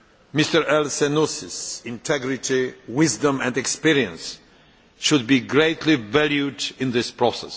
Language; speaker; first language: English; non-native, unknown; Polish